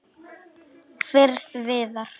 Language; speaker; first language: Icelandic; non-native, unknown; Polish